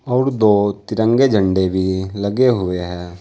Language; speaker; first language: Hindi; native; Hindi